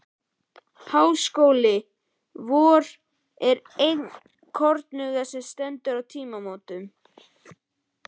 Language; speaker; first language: Icelandic; native; Icelandic